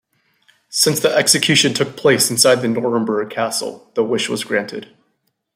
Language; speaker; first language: English; native; English